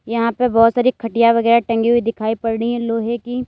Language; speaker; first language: Hindi; native; Hindi